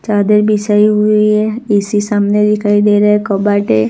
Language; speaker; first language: Hindi; non-native, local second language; Gujarati